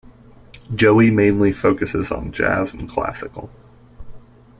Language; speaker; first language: English; native; English